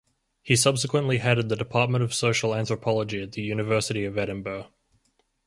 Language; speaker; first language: English; native; English